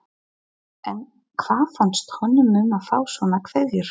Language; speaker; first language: Icelandic; non-native, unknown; Polish